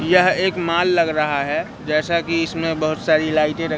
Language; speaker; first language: Hindi; native; Hindi